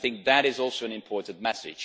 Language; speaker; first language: English; non-native, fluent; Dutch